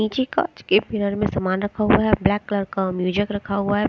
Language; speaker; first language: Hindi; native; Hindi